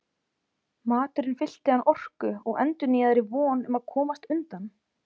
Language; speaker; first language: Icelandic; native; Icelandic